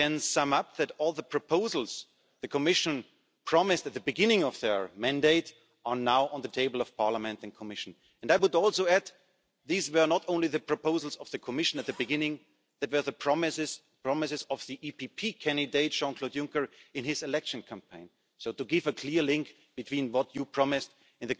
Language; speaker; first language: English; non-native, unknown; German